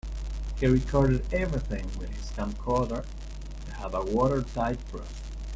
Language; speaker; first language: English; native; English